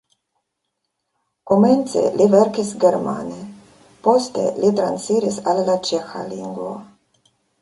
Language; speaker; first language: Esperanto; non-native, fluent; Russian